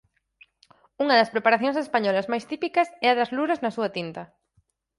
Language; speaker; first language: Galician; native; Galician